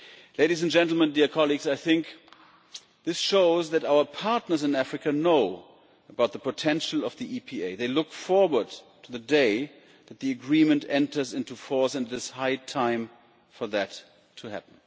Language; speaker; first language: English; non-native, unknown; German